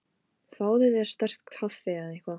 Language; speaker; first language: Icelandic; non-native, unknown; Polish